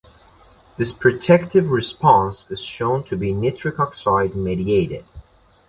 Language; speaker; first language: English; non-native, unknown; Persian